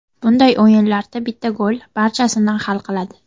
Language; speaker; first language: Uzbek; native; Uzbek